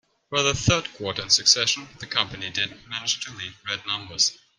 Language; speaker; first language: English; non-native, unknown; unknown